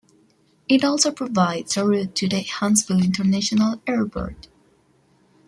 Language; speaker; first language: English; non-native, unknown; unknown